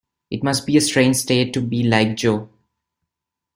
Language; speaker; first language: English; non-native, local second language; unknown